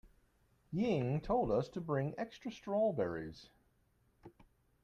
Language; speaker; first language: English; native; English